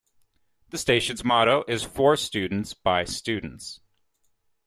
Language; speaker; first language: English; native; English